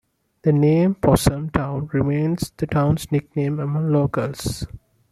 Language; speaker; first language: English; non-native, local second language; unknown